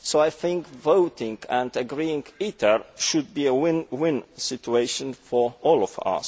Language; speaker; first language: English; non-native, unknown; Polish